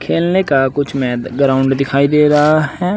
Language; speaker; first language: Hindi; native; Hindi